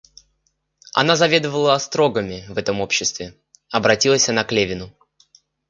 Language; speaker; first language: Russian; native; Russian